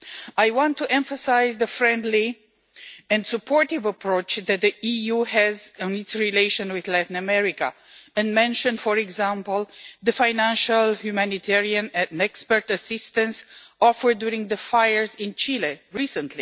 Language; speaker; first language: English; non-native, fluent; Romanian